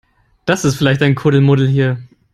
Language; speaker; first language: English; non-native, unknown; German